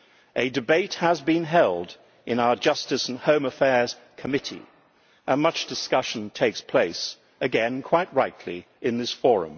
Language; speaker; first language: English; native; English